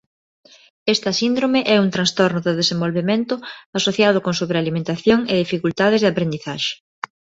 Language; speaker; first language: Galician; non-native, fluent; Spanish